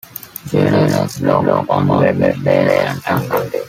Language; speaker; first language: English; non-native, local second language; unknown